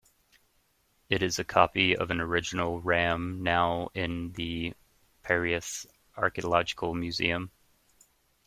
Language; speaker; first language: English; native; English